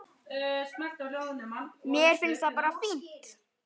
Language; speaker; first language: Icelandic; native; Icelandic